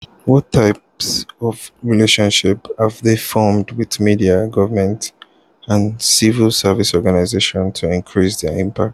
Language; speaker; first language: English; non-native, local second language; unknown